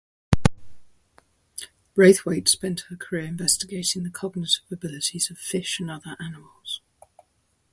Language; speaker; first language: English; native; English